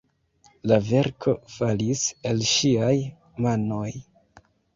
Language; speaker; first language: Esperanto; non-native, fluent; Kinyarwanda